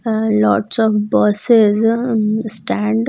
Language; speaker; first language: English; non-native, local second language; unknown